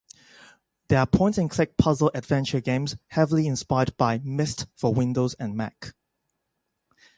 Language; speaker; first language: English; non-native, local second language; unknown